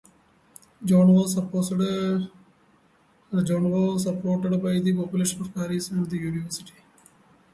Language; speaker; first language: English; native; English